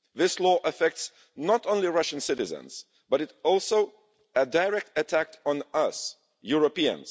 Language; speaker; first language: English; non-native, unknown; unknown